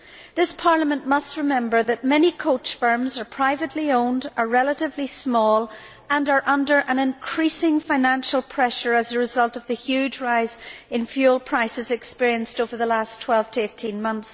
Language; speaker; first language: English; native; English